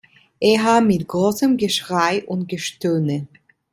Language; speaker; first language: German; non-native, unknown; Italian